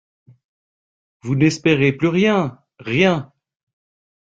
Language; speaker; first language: French; native; French